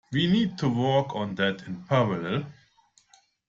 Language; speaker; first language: English; non-native, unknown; German